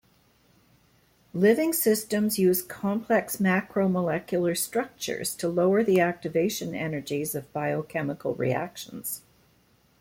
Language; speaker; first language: English; native; English